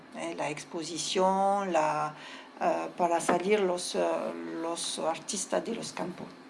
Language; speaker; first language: Spanish; early bilingual, heritage; Spanish